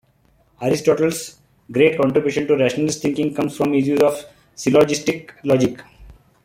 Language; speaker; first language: English; non-native, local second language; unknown